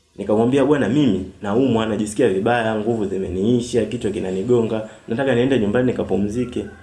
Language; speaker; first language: Swahili; native; Swahili